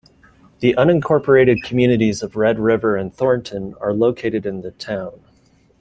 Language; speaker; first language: English; native; English